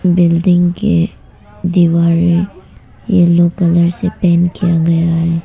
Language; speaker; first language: Hindi; non-native, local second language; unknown